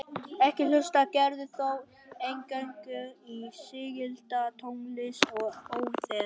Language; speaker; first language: Icelandic; non-native, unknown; Vietnamese